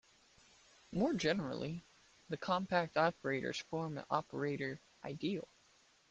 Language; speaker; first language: English; native; English